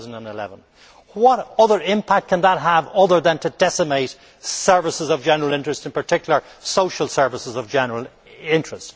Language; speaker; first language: English; native; English